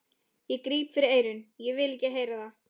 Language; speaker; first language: Icelandic; non-native, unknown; Polish